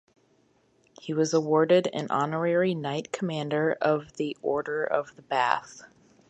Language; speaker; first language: English; native; English